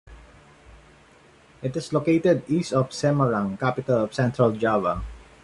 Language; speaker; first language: English; non-native, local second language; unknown